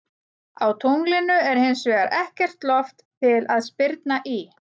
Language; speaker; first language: Icelandic; native; Icelandic